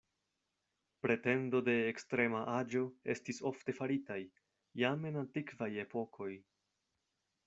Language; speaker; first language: Esperanto; non-native, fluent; Spanish